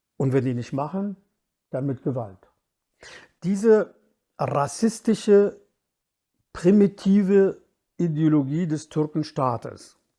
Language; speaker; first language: German; non-native, fluent; Kurdish